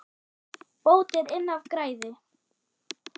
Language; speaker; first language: Icelandic; non-native, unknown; German